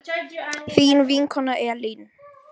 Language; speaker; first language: Icelandic; non-native, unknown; Filipino